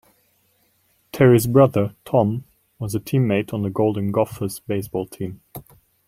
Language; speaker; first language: English; non-native, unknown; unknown